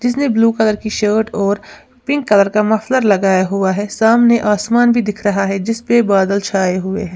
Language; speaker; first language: Hindi; native; Hindi